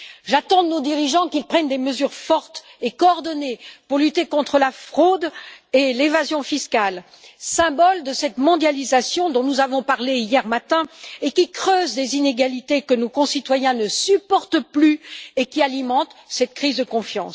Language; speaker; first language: French; native; French